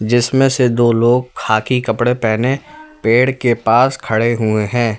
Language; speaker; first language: Hindi; native; Hindi